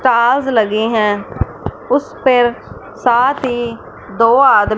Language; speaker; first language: Hindi; non-native, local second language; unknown